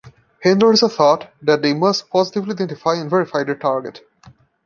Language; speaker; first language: English; non-native, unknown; Portuguese